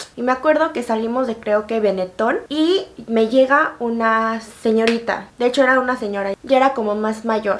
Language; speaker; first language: Spanish; early bilingual, other home language; Korean